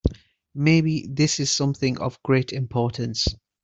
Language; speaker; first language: English; native; English